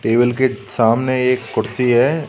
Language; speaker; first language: Hindi; native; Hindi